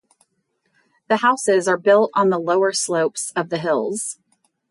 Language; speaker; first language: English; native; English